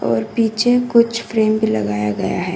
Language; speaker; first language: Hindi; non-native, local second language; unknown